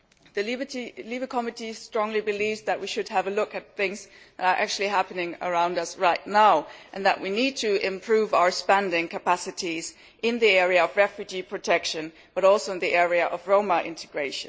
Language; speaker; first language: English; non-native, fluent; German